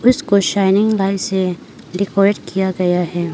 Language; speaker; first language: Hindi; non-native, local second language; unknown